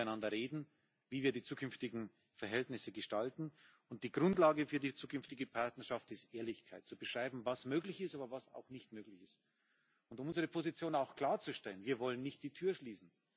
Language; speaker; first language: German; native; German